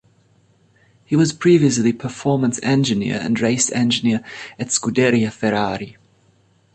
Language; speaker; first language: English; non-native, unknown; German